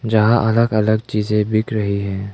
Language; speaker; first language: Hindi; non-native, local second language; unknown